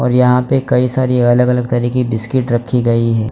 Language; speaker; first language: Hindi; non-native, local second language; Gujarati